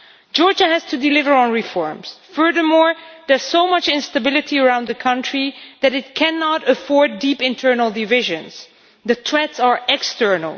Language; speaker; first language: English; non-native, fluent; Dutch